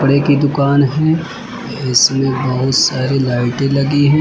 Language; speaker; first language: Hindi; native; Hindi